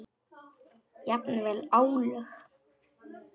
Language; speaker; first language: Icelandic; non-native, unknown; Polish